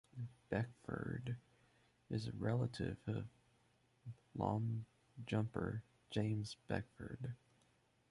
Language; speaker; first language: English; native; English